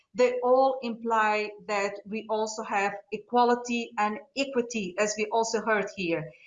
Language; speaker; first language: English; non-native, fluent; Portuguese